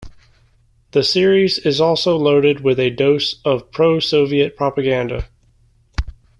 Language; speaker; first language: English; native; English